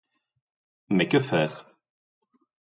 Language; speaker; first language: French; native; French